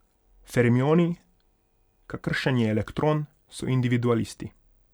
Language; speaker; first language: Slovenian; non-native, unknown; Hungarian